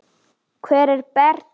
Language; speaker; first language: Icelandic; native; Icelandic